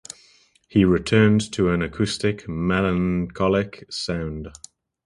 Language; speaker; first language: English; native; English